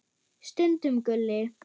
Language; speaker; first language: Icelandic; non-native, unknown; German